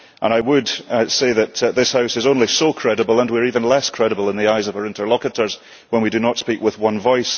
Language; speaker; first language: English; early bilingual, heritage; English